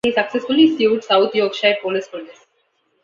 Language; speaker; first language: English; non-native, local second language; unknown